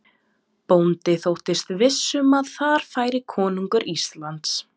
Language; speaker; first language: Icelandic; non-native, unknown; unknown